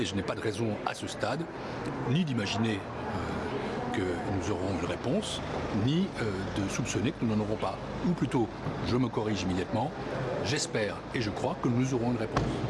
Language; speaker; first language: French; native; French